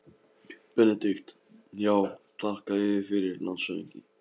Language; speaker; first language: Icelandic; non-native, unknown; Polish